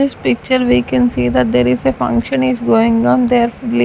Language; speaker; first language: English; non-native, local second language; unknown